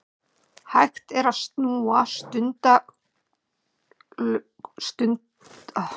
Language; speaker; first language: Icelandic; native; Icelandic